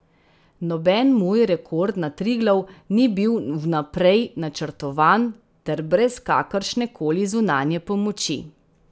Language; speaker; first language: Slovenian; native; Slovenian